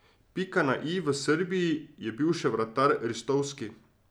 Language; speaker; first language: Slovenian; native; Slovenian